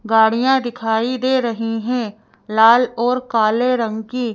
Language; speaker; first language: Hindi; native; Hindi